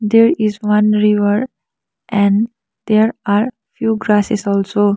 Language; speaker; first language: English; non-native, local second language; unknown